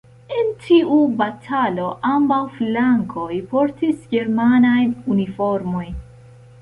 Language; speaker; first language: Esperanto; non-native, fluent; Central Kurdish